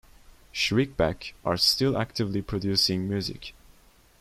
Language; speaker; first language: English; non-native, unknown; Turkish